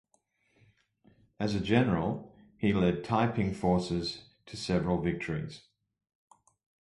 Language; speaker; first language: English; native; English